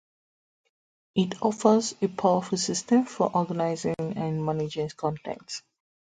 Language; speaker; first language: English; native; English